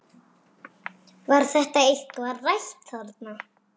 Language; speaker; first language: Icelandic; native; Icelandic